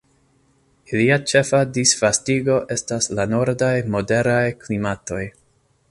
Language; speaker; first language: Esperanto; non-native, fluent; English